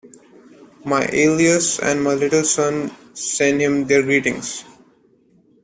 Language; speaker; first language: English; non-native, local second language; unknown